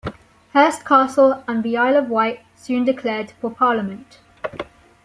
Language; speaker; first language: English; native; English